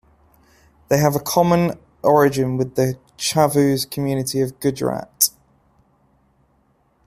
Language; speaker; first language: English; native; English